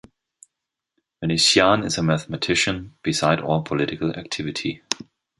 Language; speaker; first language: English; non-native, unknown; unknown